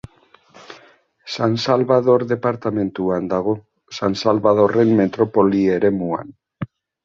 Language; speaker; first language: Basque; native; Basque